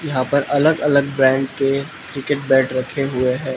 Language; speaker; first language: Hindi; non-native, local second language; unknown